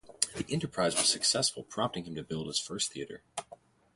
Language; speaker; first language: English; native; English